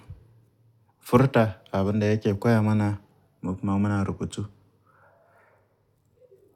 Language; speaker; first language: Hausa; native; Hausa